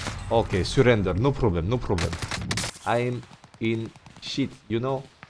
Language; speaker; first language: English; non-native, learner; French